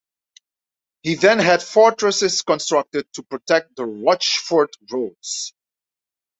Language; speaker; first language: English; non-native, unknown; Dutch